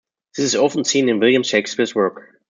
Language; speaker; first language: English; non-native, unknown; German